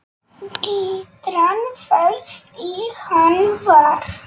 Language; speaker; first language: Icelandic; non-native, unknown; Polish